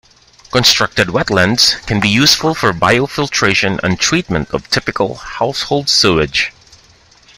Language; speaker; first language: English; non-native, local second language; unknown